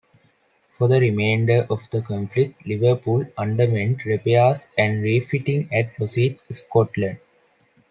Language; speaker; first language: English; non-native, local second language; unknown